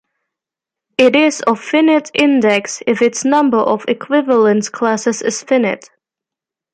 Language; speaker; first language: English; non-native, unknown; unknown